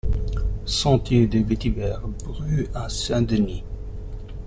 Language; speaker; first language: French; non-native, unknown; Italian